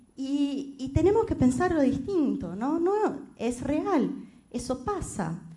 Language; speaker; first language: Spanish; non-native, related language; Portuguese